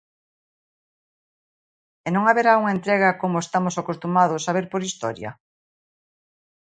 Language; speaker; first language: Galician; native; Galician